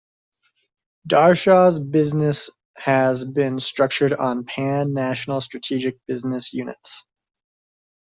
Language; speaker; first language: English; native; English